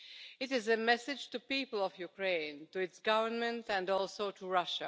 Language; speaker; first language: English; non-native, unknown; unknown